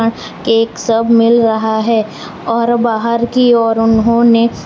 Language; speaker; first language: Hindi; non-native, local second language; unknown